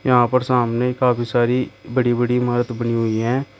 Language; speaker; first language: Hindi; native; Hindi